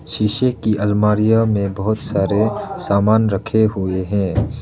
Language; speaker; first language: Hindi; non-native, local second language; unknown